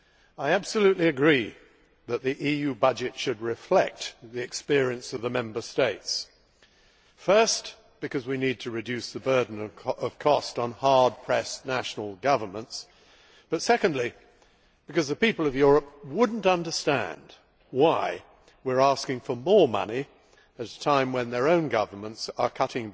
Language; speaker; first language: English; native; English